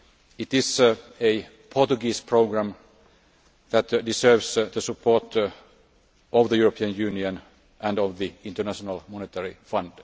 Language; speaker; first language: English; non-native, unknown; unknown